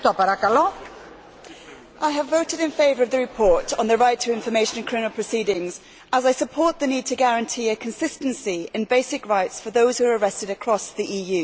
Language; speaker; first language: English; native; English